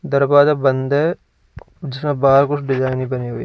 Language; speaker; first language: Hindi; native; Hindi